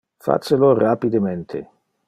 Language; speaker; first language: Interlingua; non-native, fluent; Dutch